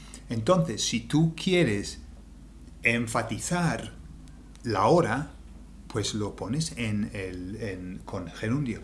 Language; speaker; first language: Spanish; native; Spanish